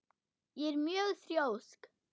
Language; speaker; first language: Icelandic; non-native, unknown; German